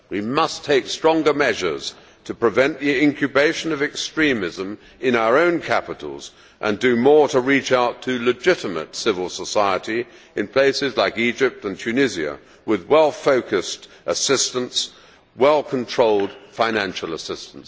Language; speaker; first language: English; native; English